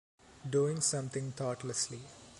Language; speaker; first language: English; non-native, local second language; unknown